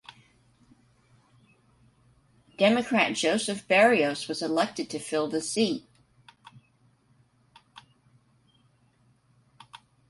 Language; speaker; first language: English; native; English